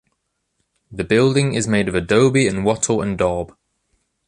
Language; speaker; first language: English; native; English